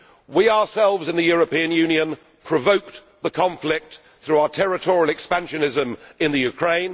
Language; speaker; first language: English; native; English